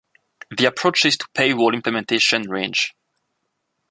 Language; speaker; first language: English; non-native, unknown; French